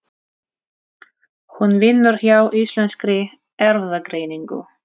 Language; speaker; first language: Icelandic; non-native, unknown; Russian